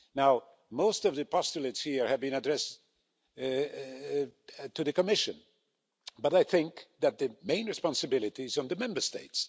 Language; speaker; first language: English; non-native, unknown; Polish